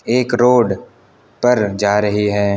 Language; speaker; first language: Hindi; native; Hindi